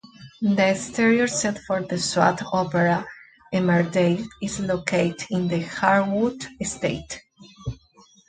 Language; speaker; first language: English; native; English